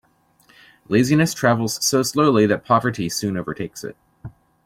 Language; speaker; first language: English; native; English